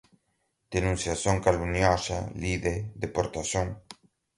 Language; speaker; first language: Portuguese; non-native, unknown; Galician